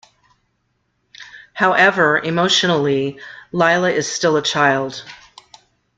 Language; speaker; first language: English; native; English